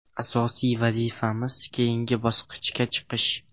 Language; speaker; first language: Uzbek; non-native, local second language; Russian